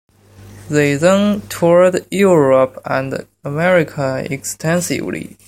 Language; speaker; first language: English; non-native, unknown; Chinese